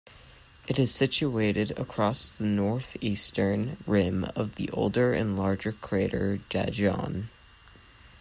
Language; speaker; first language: English; native; English